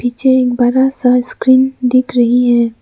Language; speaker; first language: Hindi; non-native, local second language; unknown